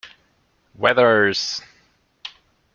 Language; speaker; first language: English; non-native, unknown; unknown